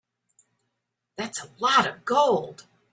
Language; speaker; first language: English; native; English